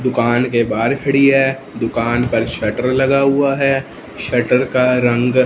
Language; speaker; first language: Hindi; non-native, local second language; Punjabi